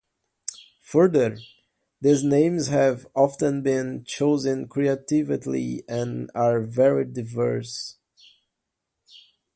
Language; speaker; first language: English; non-native, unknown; Portuguese